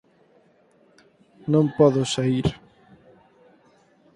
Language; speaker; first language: Galician; native; Galician